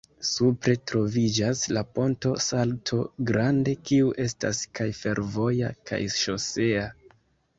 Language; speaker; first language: Esperanto; non-native, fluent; Kinyarwanda